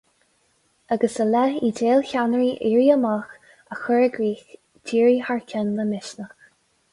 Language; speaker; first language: Irish; non-native, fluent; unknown